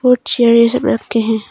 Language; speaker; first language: Hindi; early bilingual, other home language; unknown